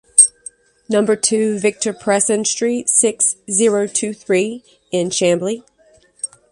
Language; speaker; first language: English; native; English